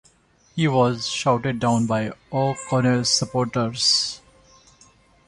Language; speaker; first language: English; non-native, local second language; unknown